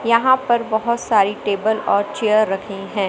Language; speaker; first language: Hindi; native; Hindi